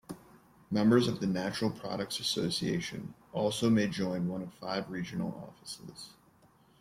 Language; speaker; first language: English; native; English